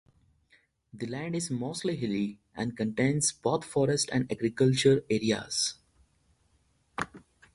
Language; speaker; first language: English; non-native, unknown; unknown